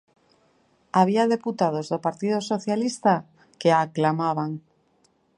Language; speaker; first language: Galician; native; Galician